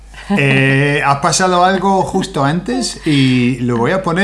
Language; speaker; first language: Spanish; non-native, fluent; English